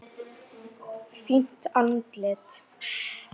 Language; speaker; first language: Icelandic; native; Icelandic